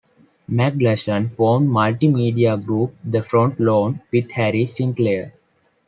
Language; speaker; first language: English; non-native, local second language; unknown